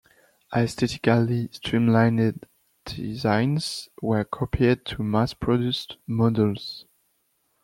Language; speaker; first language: English; non-native, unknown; French